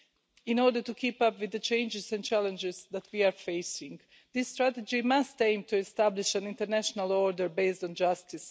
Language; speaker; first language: English; non-native, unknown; Croatian